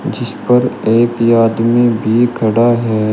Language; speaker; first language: Hindi; native; Hindi